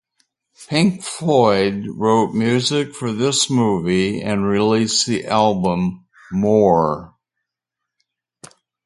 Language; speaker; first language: English; native; English